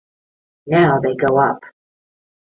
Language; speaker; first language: English; native; English